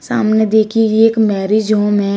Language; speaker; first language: Hindi; native; Hindi